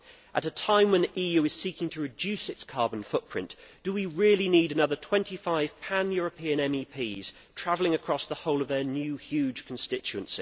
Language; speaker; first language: English; native; English